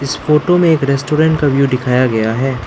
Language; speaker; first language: Hindi; non-native, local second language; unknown